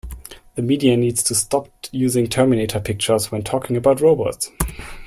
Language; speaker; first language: English; non-native, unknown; German